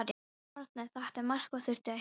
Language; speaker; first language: Icelandic; non-native, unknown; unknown